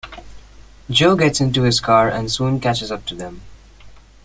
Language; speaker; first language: English; non-native, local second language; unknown